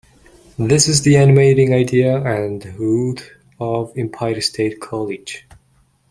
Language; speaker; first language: English; non-native, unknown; Mongolian